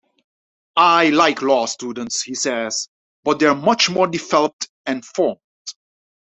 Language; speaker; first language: English; non-native, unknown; Dutch